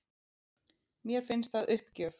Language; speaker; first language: Icelandic; native; Icelandic